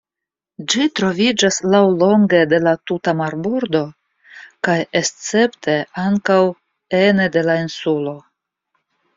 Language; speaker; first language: Esperanto; non-native, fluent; Russian